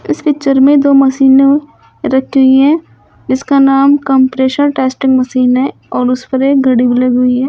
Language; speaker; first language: Hindi; native; Hindi